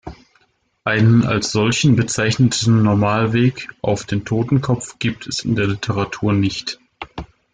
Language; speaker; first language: German; native; German